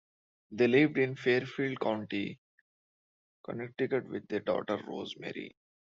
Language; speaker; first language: English; non-native, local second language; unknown